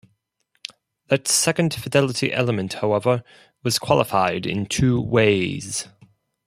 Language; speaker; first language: English; non-native, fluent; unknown